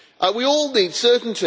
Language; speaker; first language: English; native; English